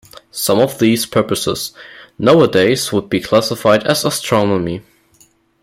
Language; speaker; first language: English; non-native, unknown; German